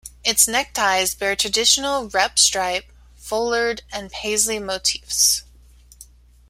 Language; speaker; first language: English; native; English